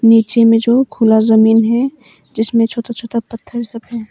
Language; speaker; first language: Hindi; early bilingual, other home language; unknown